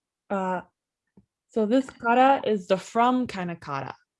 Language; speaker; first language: English; native; English